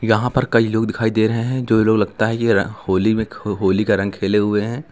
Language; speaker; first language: Hindi; native; Hindi